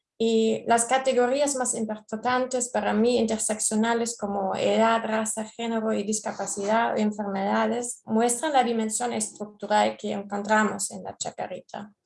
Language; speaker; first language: Spanish; non-native, fluent; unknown